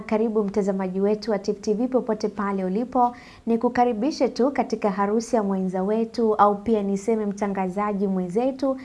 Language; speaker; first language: Swahili; native; Swahili